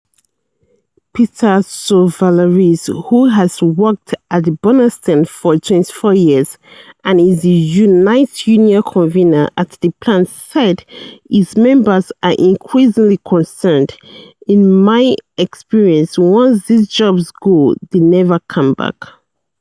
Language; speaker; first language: English; non-native, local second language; Yoruba